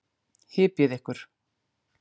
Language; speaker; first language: Icelandic; native; Icelandic